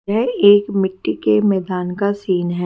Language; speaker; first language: Hindi; native; Hindi